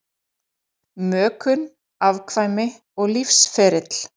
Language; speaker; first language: Icelandic; native; Icelandic